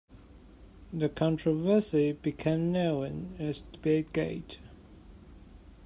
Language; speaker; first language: English; non-native, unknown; Chinese